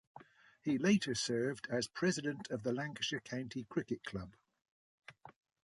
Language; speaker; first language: English; native; English